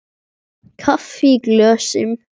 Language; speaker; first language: Icelandic; native; Icelandic